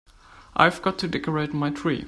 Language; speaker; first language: English; non-native, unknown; German